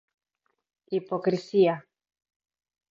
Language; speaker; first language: Galician; non-native, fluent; Spanish